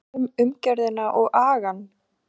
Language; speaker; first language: Icelandic; native; Icelandic